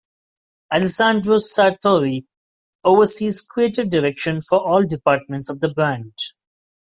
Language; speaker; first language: English; non-native, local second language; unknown